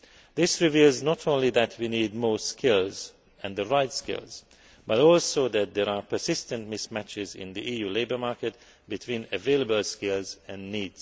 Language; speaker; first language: English; non-native, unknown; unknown